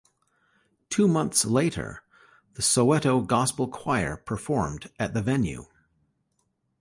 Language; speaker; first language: English; native; English